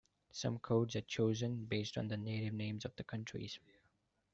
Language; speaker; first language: English; non-native, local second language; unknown